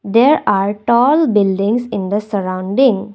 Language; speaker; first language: English; non-native, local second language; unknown